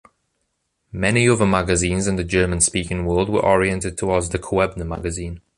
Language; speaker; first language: English; native; English